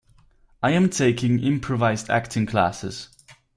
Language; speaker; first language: English; non-native, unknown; German